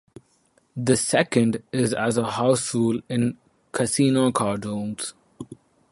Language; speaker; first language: English; non-native, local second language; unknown